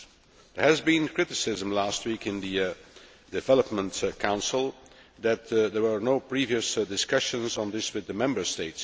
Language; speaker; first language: English; non-native, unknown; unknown